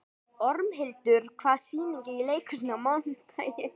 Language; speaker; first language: Icelandic; native; Icelandic